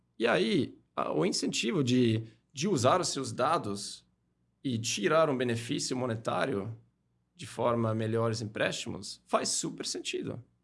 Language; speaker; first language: Portuguese; non-native, fluent; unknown